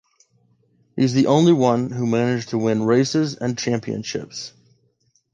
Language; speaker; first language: English; native; English